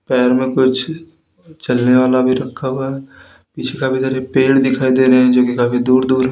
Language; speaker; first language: Hindi; native; Hindi